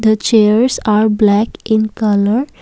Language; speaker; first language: English; non-native, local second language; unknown